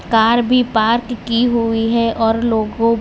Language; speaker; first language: Hindi; non-native, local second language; Gujarati